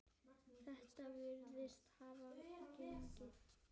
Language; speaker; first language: Icelandic; native; Icelandic